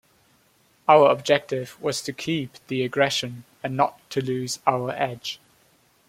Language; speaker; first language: English; non-native, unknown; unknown